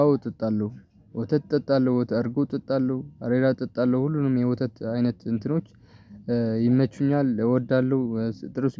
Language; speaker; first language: Amharic; non-native, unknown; Tigrinya